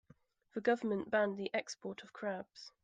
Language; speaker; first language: English; native; English